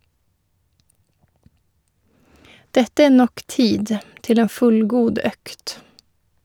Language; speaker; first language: Norwegian; non-native, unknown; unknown